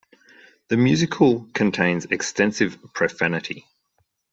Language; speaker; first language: English; native; English